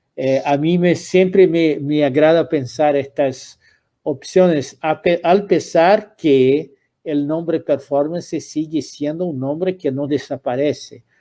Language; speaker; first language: Spanish; non-native, related language; Portuguese